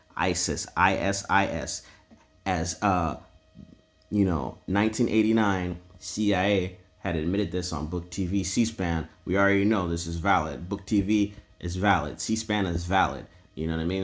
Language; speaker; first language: English; native; English